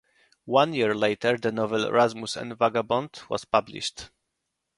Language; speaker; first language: English; non-native, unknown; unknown